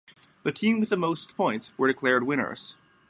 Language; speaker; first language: English; native; English